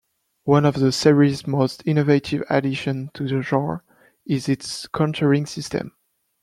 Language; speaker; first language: English; non-native, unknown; French